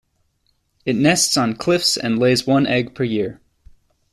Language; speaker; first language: English; native; English